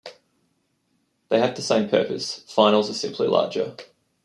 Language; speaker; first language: English; native; English